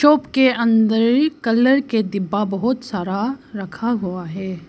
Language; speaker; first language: Hindi; non-native, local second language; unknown